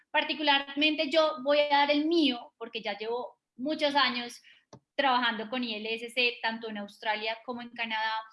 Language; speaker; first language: Spanish; native; Spanish